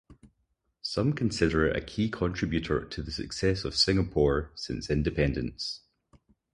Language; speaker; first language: English; native; English